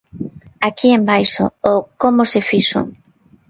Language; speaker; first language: Galician; non-native, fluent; Spanish